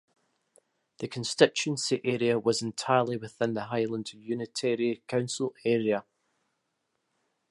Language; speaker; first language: English; native; English